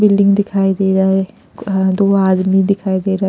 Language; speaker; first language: Hindi; non-native, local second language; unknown